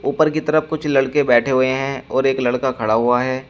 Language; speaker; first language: Hindi; native; Hindi